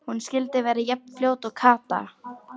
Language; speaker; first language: Icelandic; non-native, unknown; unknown